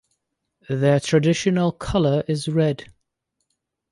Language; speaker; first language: English; native; English